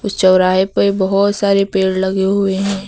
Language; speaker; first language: Hindi; native; Hindi